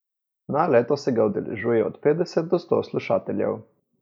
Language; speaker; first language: Slovenian; native; Slovenian